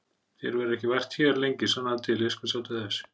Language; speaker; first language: Icelandic; native; Icelandic